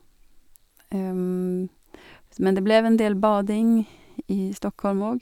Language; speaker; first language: Norwegian; non-native, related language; Swedish